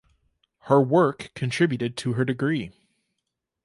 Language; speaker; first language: English; native; English